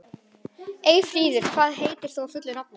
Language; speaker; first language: Icelandic; native; Icelandic